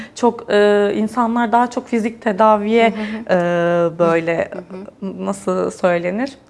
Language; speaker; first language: Turkish; native; Turkish